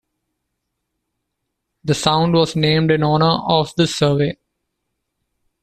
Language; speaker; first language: English; non-native, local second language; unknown